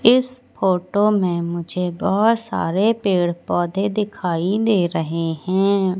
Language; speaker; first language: Hindi; native; Hindi